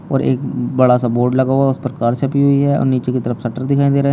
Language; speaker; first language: Hindi; native; Hindi